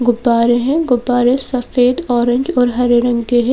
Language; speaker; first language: Hindi; native; Hindi